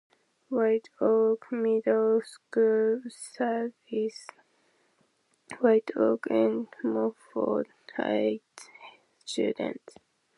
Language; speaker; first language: English; non-native, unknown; Japanese